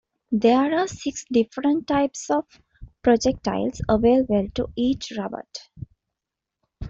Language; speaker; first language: English; non-native, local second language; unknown